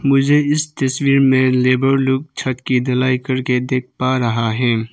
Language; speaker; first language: Hindi; non-native, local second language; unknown